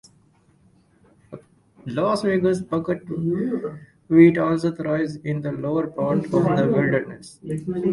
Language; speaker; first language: English; native; English